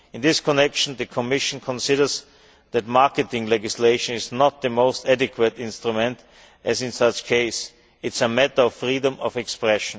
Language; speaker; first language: English; non-native, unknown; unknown